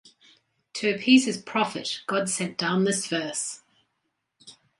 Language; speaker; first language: English; native; English